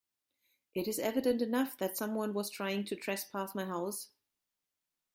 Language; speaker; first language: English; non-native, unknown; German